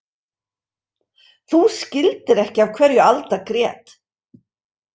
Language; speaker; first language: Icelandic; non-native, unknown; English